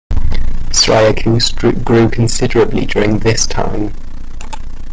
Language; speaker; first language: English; native; English